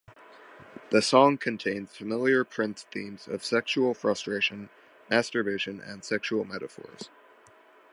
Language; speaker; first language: English; native; English